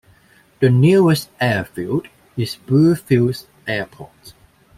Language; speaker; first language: English; non-native, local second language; Cantonese